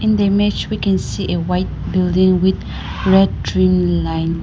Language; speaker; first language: English; non-native, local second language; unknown